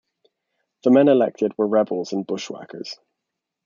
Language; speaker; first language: English; native; English